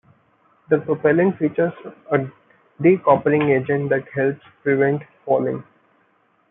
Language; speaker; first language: English; non-native, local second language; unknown